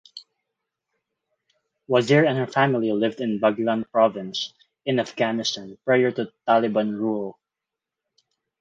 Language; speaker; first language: English; non-native, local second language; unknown